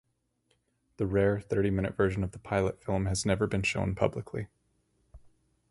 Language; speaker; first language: English; native; English